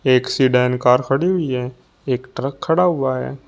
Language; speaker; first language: Hindi; native; Hindi